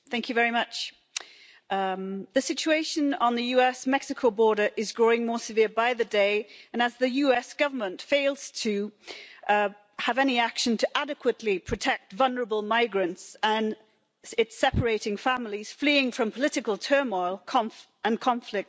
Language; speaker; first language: English; native; English